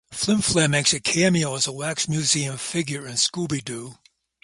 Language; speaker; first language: English; native; English